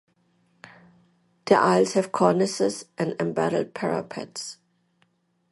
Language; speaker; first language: English; non-native, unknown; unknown